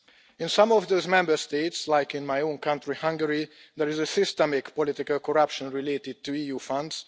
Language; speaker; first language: English; non-native, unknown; Hungarian